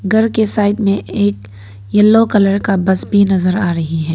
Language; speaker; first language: Hindi; non-native, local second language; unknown